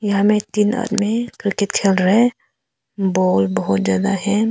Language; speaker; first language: Hindi; non-native, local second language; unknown